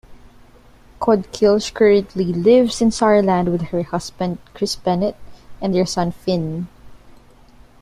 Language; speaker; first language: English; non-native, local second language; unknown